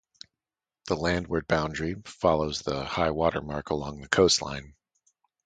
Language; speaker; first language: English; native; English